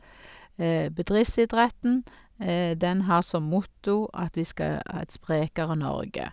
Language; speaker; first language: Norwegian; native; Norwegian